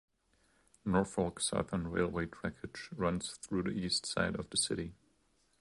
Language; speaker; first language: English; non-native, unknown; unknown